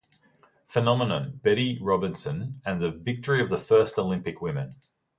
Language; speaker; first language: English; native; English